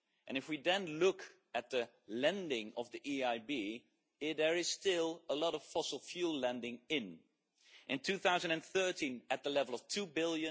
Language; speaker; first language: English; non-native, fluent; Dutch